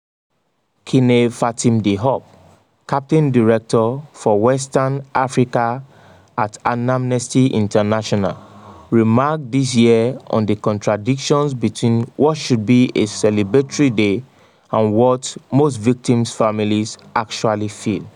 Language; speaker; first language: English; non-native, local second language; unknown